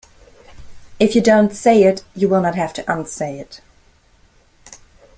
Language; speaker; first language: English; non-native, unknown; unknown